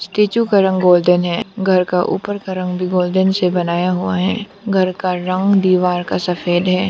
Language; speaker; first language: Hindi; non-native, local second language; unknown